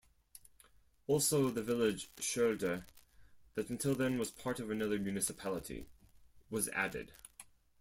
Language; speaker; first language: English; non-native, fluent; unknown